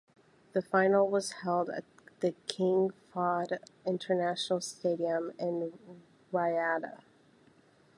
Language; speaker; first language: English; native; English